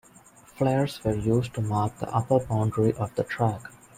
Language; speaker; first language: English; non-native, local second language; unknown